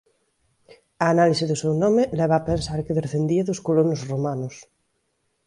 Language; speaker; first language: Galician; native; Galician